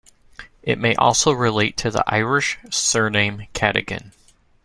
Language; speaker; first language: English; native; English